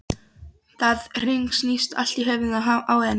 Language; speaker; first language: Icelandic; non-native, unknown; Polish